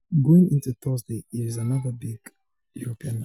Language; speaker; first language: English; non-native, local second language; Yoruba